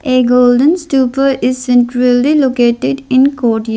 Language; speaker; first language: English; non-native, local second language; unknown